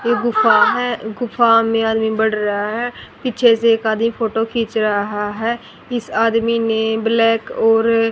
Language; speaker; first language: Hindi; native; Hindi